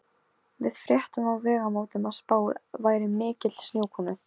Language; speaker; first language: Icelandic; non-native, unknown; Polish